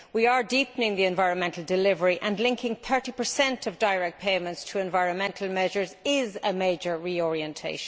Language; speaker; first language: English; native; English